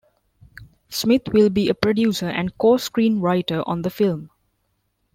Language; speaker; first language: English; non-native, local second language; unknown